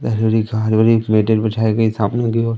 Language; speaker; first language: Hindi; native; Hindi